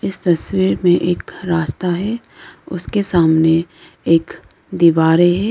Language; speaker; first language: Hindi; non-native, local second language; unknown